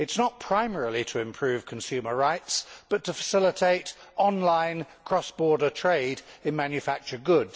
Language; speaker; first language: English; native; English